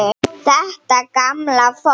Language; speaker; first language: Icelandic; non-native, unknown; Slovenian